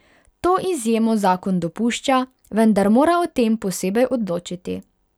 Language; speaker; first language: Slovenian; non-native, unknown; Hungarian